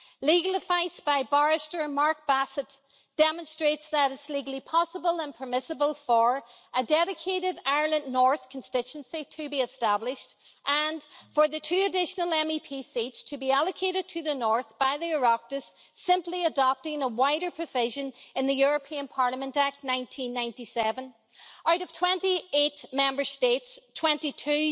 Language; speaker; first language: English; native; English